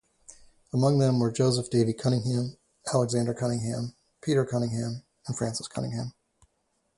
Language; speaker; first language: English; native; English